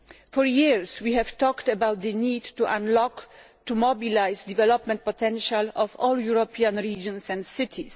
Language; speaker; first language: English; non-native, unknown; Polish